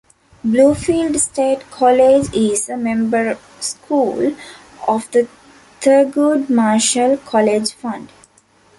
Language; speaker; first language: English; non-native, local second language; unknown